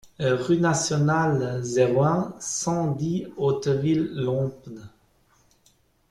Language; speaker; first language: French; non-native, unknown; German